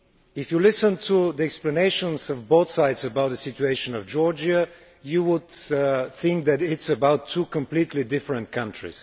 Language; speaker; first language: English; non-native, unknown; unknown